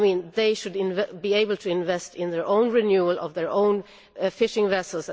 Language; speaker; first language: English; non-native, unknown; Swedish